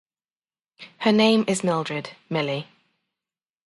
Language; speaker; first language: English; native; English